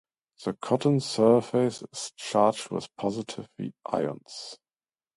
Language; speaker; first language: English; non-native, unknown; German